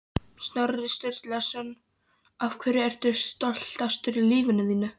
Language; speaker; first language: Icelandic; non-native, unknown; Polish